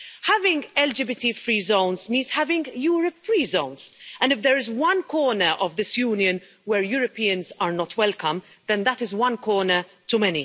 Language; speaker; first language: English; non-native, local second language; Maltese